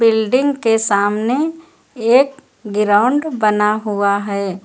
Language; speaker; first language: Hindi; native; Hindi